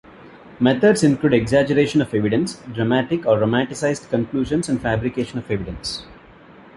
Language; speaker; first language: English; non-native, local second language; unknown